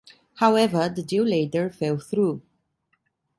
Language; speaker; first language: English; non-native, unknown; Italian